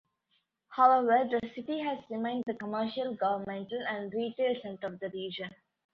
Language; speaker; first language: English; non-native, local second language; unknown